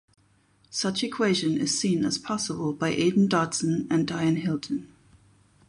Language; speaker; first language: English; non-native, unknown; German